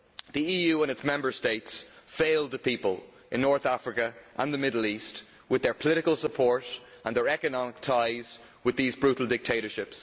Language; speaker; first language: English; native; English